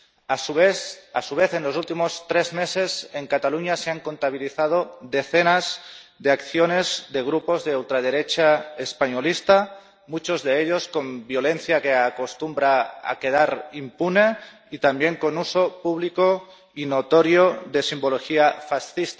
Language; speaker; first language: Spanish; non-native, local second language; Catalan